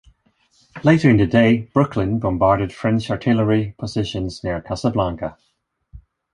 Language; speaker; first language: English; non-native, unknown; Swedish